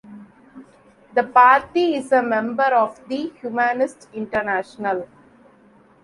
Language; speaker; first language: English; non-native, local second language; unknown